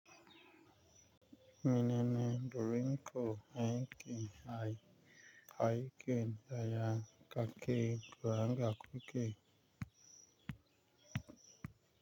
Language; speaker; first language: Hausa; native; Hausa